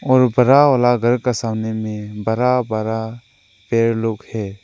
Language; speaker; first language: Hindi; non-native, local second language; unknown